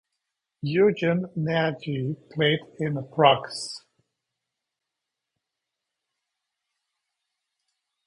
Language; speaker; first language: English; native; English